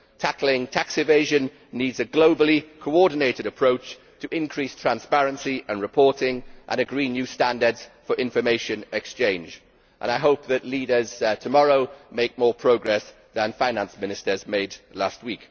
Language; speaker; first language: English; native; English